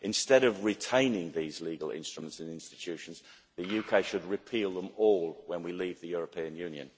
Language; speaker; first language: English; native; English